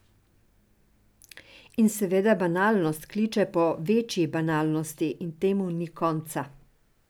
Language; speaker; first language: Slovenian; non-native, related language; Serbian